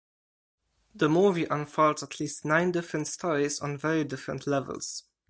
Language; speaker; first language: English; non-native, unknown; Polish